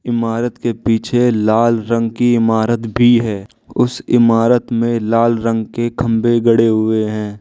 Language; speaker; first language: Hindi; non-native, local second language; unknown